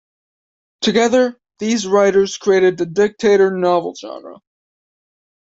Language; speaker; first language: English; native; English